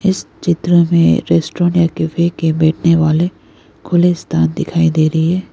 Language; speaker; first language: Hindi; non-native, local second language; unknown